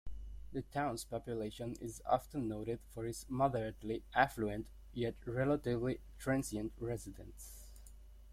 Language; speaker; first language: English; non-native, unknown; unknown